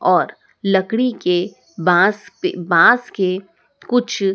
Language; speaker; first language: Hindi; native; Hindi